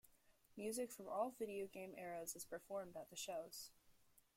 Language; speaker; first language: English; native; English